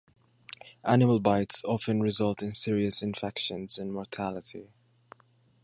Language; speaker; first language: English; native; English